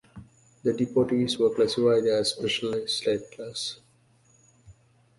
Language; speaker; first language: English; native; English